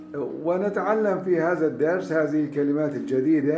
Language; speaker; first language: Arabic; non-native, fluent; Turkish